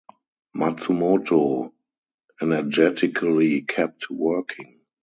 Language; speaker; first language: English; non-native, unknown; German